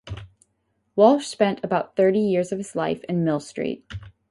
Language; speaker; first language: English; native; English